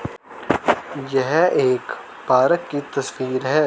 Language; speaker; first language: Hindi; native; Hindi